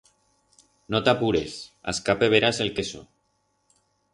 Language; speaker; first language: Aragonese; non-native, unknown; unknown